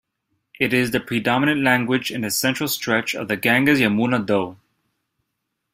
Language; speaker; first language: English; native; English